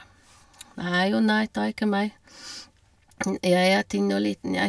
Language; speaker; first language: Norwegian; non-native, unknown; Hungarian